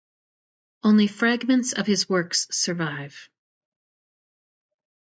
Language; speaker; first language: English; native; English